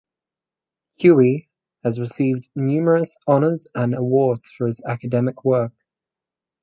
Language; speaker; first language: English; native; English